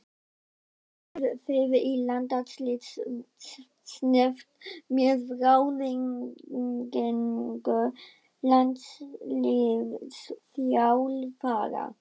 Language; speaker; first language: Icelandic; native; Icelandic